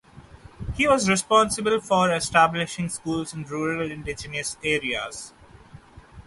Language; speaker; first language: English; non-native, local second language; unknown